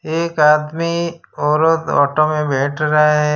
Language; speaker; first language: Hindi; non-native, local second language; Gujarati